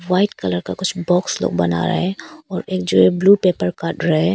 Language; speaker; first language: Hindi; early bilingual, other home language; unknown